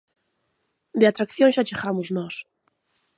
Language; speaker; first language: Galician; native; Galician